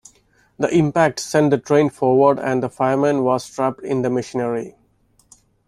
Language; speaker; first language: English; non-native, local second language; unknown